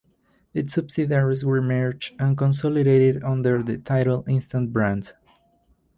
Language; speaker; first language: English; non-native, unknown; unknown